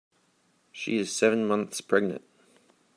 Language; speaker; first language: English; native; English